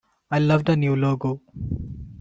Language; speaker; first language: English; non-native, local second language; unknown